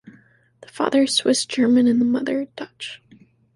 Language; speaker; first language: English; native; English